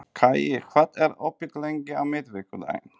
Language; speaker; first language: Icelandic; non-native, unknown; Polish